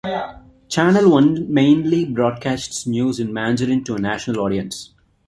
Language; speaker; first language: English; non-native, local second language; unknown